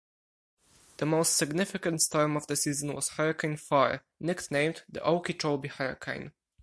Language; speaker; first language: English; non-native, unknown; Polish